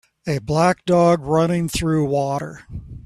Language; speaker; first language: English; native; English